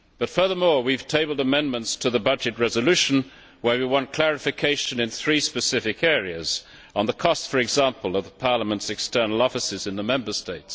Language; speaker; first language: English; native; English